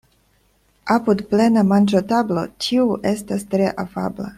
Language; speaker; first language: Esperanto; non-native, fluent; Russian